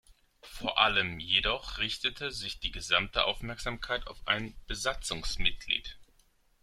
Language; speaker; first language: German; non-native, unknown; Greek